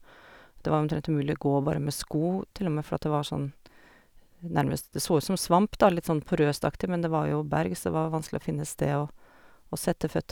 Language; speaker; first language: Norwegian; native; Norwegian